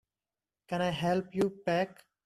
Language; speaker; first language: English; non-native, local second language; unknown